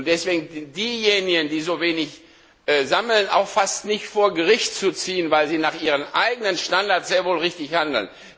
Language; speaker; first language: German; non-native, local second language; Luxembourgish